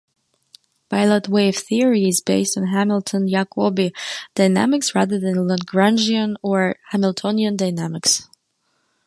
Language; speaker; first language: English; non-native, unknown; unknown